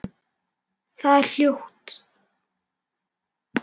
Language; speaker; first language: Icelandic; native; Icelandic